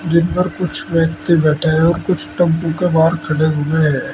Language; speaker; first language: Hindi; native; Hindi